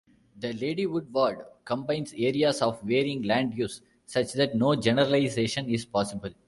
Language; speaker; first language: English; non-native, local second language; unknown